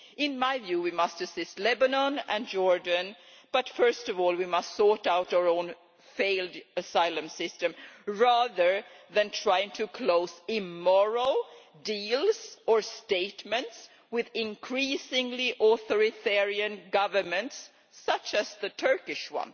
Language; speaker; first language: English; non-native, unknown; Swedish